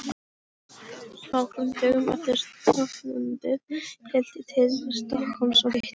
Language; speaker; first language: Icelandic; non-native, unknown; Polish